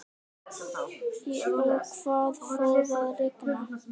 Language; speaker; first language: Icelandic; native; Icelandic